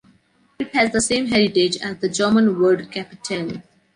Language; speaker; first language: English; non-native, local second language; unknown